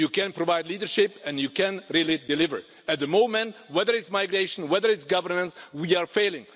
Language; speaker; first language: English; non-native, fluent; Czech